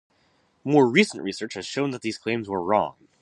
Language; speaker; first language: English; native; English